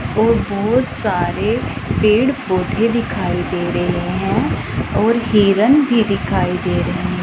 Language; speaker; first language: Hindi; non-native, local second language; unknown